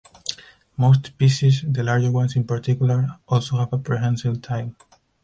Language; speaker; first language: English; non-native, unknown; Spanish